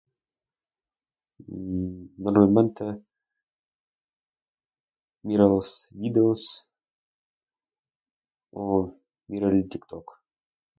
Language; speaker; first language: Spanish; non-native, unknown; Russian